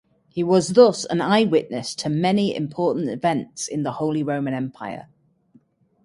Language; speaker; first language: English; native; English